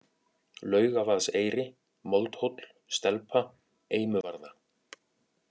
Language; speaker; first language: Icelandic; native; Icelandic